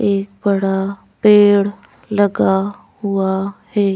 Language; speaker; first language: Hindi; native; Hindi